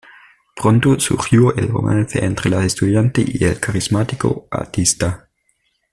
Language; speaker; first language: Spanish; native; Spanish